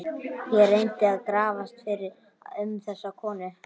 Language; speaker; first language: Icelandic; native; Icelandic